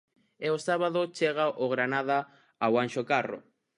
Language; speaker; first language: Galician; native; Galician